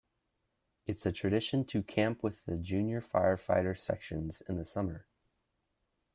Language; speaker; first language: English; native; English